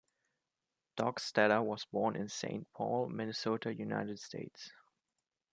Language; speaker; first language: English; non-native, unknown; German